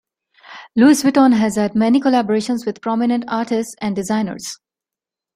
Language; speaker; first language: English; non-native, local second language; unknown